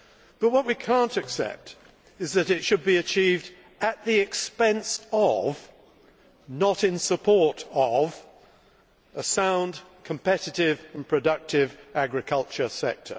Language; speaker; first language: English; native; English